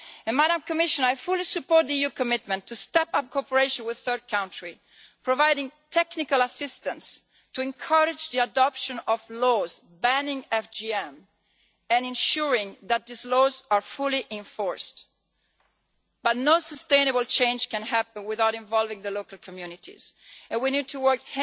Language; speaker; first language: English; non-native, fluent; Italian